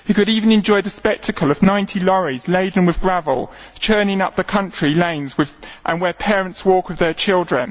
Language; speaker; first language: English; native; English